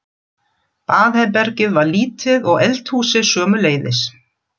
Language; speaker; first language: Icelandic; non-native, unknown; German